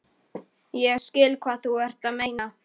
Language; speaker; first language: Icelandic; non-native, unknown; Polish